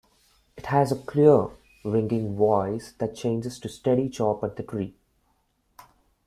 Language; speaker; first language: English; non-native, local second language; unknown